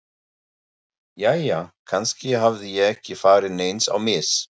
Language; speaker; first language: Icelandic; non-native, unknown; German